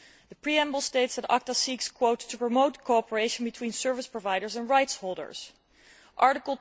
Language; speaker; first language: English; non-native, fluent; Dutch